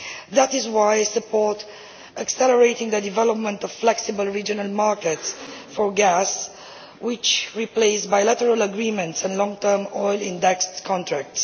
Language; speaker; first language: English; non-native, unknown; Romanian